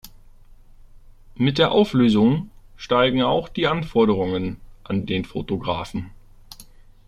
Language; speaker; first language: German; native; German